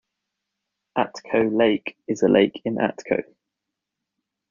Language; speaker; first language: English; native; English